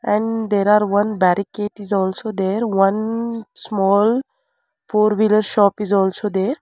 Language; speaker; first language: English; non-native, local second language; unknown